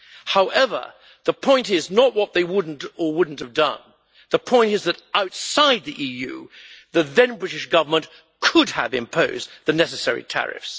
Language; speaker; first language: English; native; English